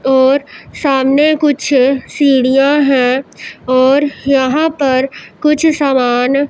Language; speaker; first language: Hindi; non-native, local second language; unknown